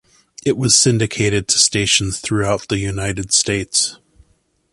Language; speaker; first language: English; native; English